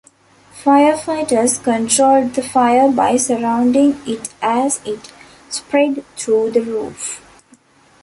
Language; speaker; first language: English; non-native, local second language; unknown